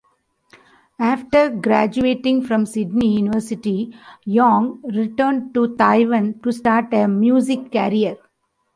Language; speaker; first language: English; non-native, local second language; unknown